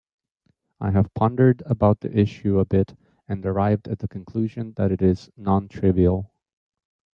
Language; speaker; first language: English; native; English